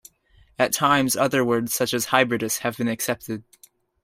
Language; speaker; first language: English; native; English